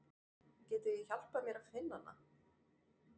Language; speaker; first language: Icelandic; non-native, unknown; French